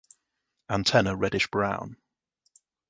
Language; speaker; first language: English; native; English